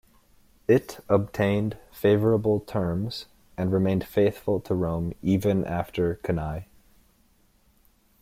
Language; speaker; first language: English; native; English